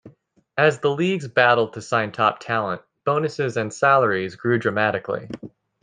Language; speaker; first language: English; native; English